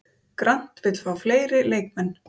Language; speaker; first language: Icelandic; native; Icelandic